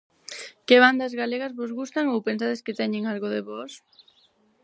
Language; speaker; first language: Galician; non-native, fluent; Spanish